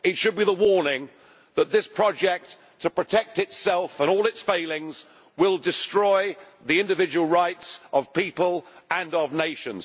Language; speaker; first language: English; native; English